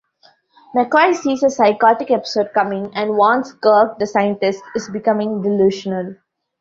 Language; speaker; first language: English; non-native, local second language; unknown